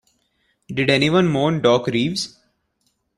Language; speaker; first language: English; non-native, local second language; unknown